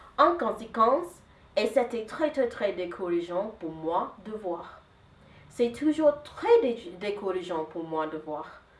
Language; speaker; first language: French; non-native, fluent; English